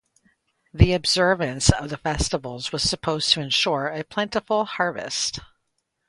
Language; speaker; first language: English; native; English